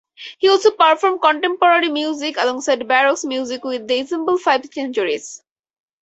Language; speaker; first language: English; native; English